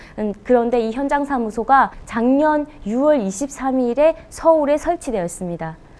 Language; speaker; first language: Korean; native; Korean